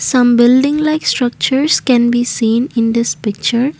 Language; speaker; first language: English; non-native, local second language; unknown